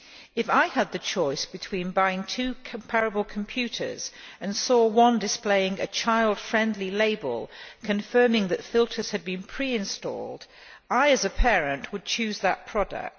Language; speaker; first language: English; non-native, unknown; Polish